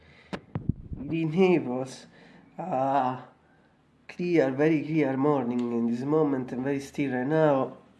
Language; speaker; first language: English; non-native, learner; Italian